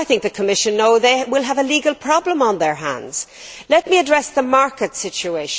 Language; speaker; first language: English; native; English